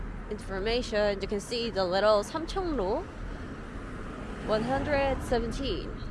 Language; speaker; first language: English; non-native, fluent; Korean